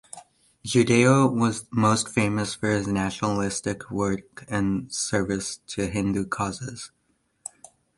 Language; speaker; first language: English; native; English